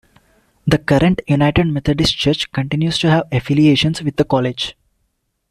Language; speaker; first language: English; non-native, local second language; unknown